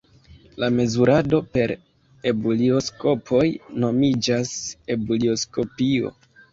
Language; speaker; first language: Esperanto; non-native, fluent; Kinyarwanda